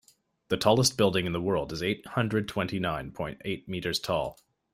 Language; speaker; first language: English; native; English